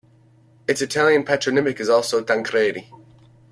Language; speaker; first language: English; native; English